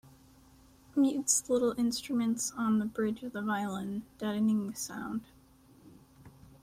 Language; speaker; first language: English; native; English